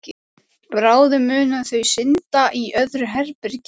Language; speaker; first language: Icelandic; native; Icelandic